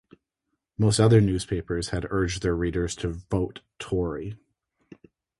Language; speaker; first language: English; native; English